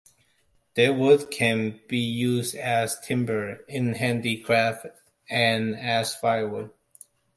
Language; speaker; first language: English; non-native, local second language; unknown